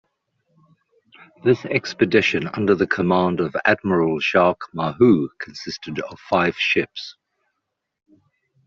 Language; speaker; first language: English; native; English